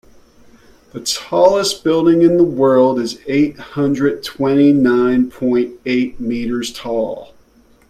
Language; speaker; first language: English; native; English